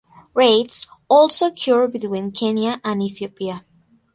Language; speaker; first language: English; non-native, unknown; Spanish